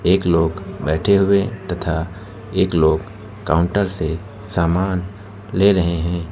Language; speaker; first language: Hindi; native; Hindi